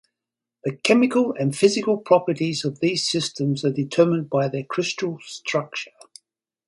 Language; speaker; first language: English; native; English